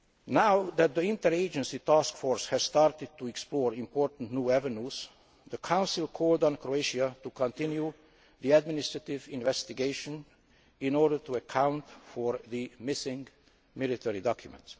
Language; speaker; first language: English; non-native, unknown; Hungarian